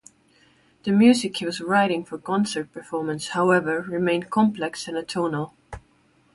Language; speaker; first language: English; non-native, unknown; Estonian